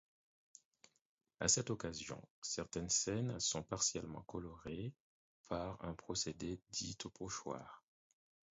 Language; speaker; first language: French; non-native, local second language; Haitian Creole